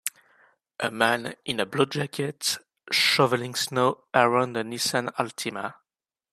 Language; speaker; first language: English; native; English